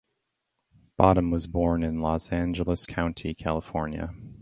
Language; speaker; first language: English; native; English